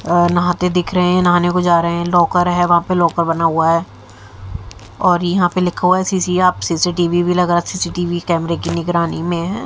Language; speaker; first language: Hindi; native; Hindi